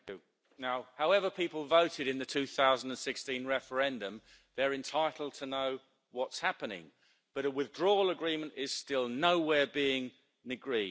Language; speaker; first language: English; native; English